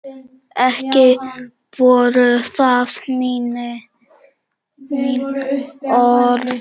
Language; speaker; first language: Icelandic; non-native, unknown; Czech